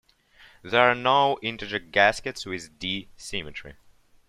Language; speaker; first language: English; non-native, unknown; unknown